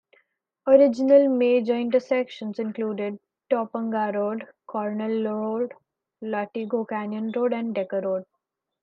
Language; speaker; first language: English; non-native, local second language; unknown